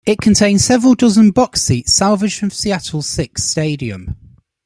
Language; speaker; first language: English; native; English